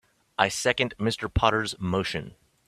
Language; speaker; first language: English; native; English